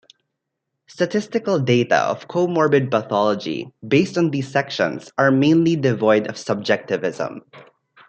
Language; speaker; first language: English; non-native, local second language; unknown